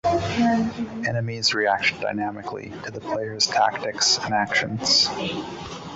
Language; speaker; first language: English; native; English